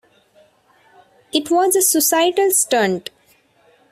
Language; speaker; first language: English; non-native, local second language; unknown